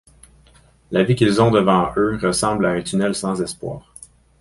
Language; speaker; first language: French; native; French